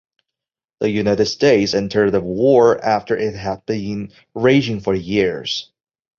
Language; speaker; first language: English; non-native, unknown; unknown